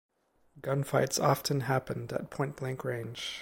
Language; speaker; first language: English; native; English